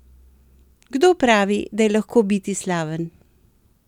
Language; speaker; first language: Slovenian; native; Slovenian